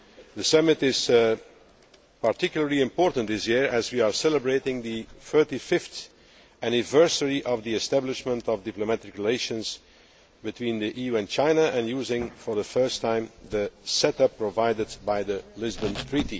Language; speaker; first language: English; non-native, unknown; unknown